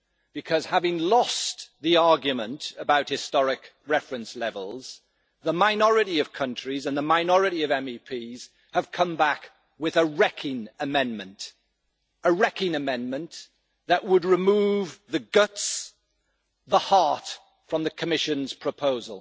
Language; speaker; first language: English; native; English